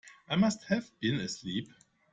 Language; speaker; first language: English; non-native, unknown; German